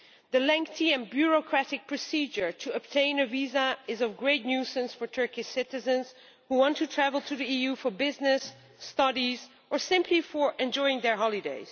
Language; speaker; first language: English; non-native, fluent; Dutch